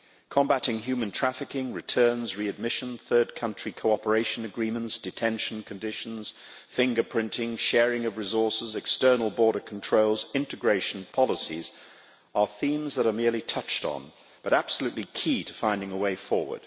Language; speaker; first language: English; native; English